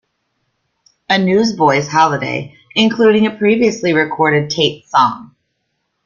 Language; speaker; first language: English; native; English